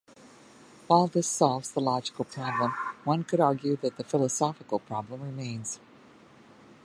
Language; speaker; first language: English; native; English